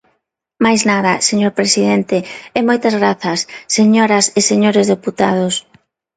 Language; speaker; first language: Galician; non-native, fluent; Spanish